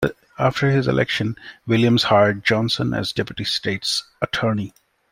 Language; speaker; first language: English; non-native, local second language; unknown